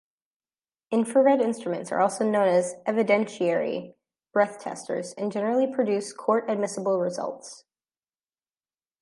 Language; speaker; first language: English; native; English